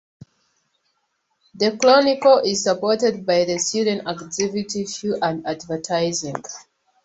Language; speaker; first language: English; non-native, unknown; Kinyarwanda